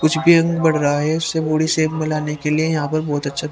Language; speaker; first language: Hindi; native; Hindi